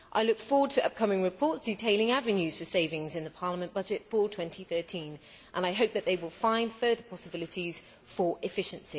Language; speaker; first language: English; native; English